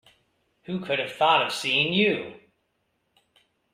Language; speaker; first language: English; native; English